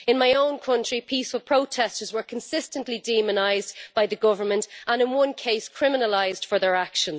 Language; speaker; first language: English; native; English